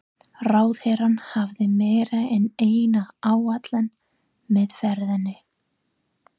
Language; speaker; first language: Icelandic; non-native, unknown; English